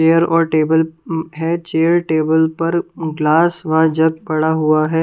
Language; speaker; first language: Hindi; non-native, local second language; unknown